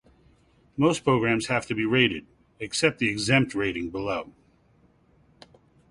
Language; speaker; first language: English; native; English